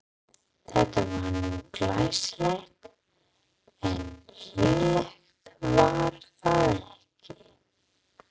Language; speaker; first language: Icelandic; non-native, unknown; English